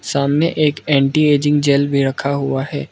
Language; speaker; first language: Hindi; non-native, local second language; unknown